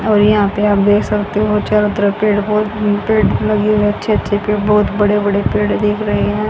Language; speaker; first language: Hindi; native; Hindi